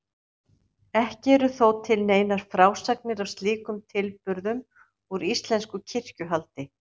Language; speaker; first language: Icelandic; native; Icelandic